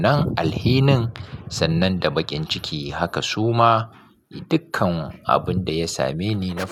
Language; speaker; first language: Hausa; native; Hausa